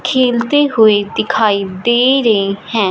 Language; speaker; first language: Hindi; non-native, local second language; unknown